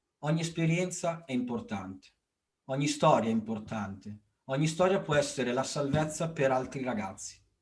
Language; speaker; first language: Italian; early bilingual, other home language; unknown